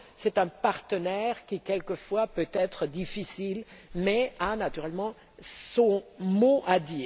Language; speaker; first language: French; non-native, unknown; German